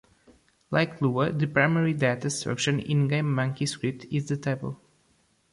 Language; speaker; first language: English; non-native, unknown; Portuguese